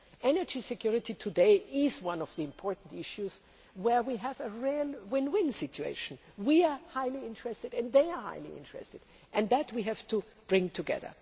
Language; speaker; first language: English; non-native, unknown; German